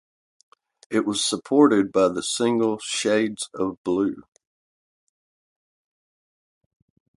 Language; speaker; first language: English; native; English